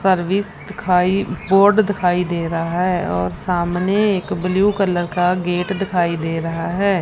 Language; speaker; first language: Hindi; non-native, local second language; Punjabi